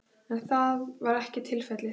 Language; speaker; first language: Icelandic; native; Icelandic